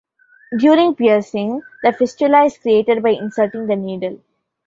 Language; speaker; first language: English; non-native, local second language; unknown